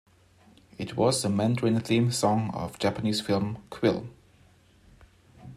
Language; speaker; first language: English; non-native, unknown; German